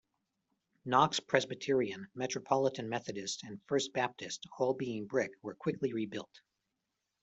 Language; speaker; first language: English; native; English